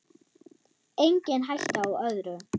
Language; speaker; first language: Icelandic; non-native, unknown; German